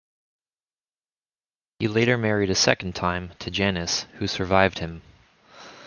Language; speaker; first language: English; native; English